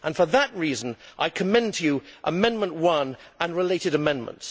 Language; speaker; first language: English; native; English